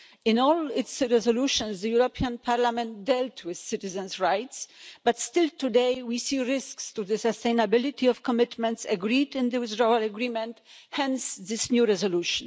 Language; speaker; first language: English; non-native, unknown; Polish